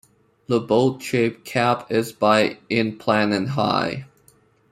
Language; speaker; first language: English; non-native, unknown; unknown